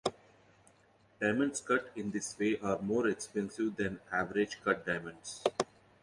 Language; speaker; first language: English; non-native, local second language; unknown